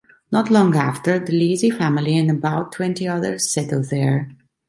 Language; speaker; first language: English; non-native, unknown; Italian